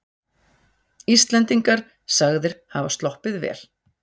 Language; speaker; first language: Icelandic; native; Icelandic